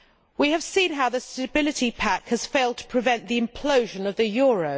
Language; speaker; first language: English; native; English